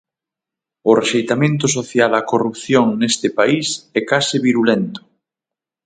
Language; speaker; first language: Galician; native; Galician